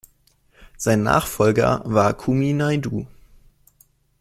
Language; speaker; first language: German; native; German